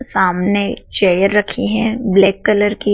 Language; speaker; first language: Hindi; native; Hindi